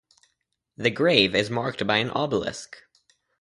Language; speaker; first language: English; native; English